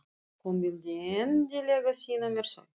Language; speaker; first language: Icelandic; non-native, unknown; Russian